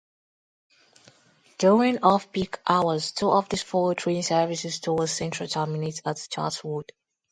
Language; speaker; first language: English; non-native, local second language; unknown